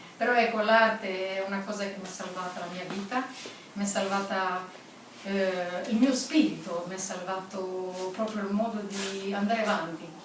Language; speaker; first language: Italian; non-native, fluent; Romanian